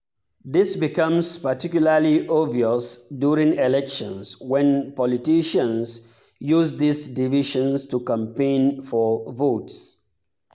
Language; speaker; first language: English; non-native, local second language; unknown